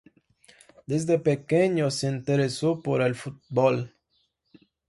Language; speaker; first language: Spanish; non-native, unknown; Portuguese